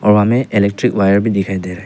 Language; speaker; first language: Hindi; early bilingual, other home language; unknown